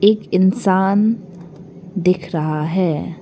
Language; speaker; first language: Hindi; non-native, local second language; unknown